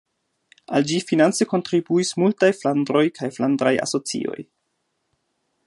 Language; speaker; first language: Esperanto; non-native, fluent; German